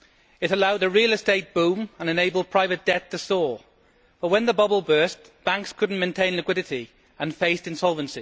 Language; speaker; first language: English; native; English